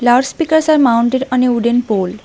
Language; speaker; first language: English; non-native, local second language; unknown